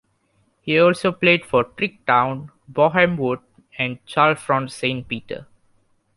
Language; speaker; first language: English; non-native, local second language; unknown